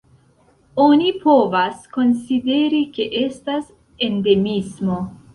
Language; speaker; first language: Esperanto; non-native, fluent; Central Kurdish